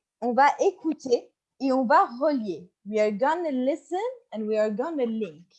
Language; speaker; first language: English; non-native, fluent; French